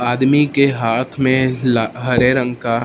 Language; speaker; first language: Hindi; non-native, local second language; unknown